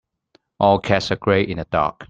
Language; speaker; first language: English; non-native, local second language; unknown